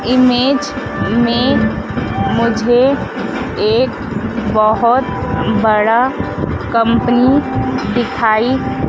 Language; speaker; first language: Hindi; native; Hindi